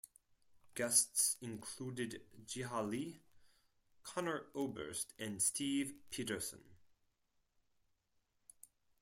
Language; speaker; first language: English; non-native, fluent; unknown